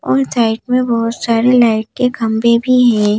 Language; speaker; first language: Hindi; native; Hindi